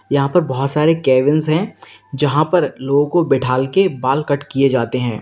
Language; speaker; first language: Hindi; native; Hindi